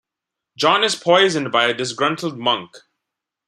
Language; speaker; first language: English; non-native, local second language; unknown